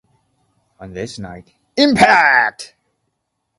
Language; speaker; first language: English; non-native, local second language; Cebuano